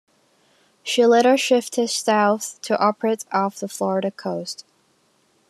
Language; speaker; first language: English; non-native, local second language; Cantonese